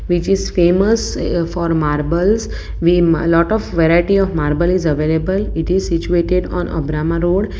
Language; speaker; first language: English; non-native, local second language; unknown